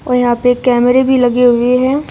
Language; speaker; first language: Hindi; native; Hindi